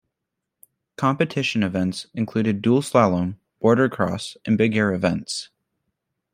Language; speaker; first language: English; native; English